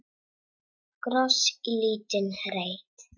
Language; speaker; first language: Icelandic; non-native, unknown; Czech